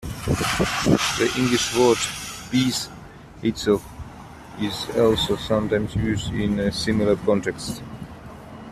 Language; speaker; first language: English; non-native, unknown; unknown